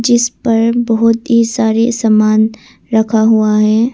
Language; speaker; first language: Hindi; early bilingual, other home language; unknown